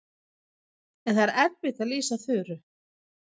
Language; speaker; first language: Icelandic; non-native, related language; Swedish